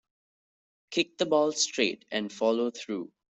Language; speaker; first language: English; non-native, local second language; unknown